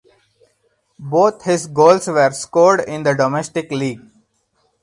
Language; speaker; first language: English; non-native, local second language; Hindi